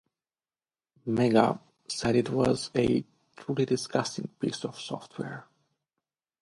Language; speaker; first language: English; non-native, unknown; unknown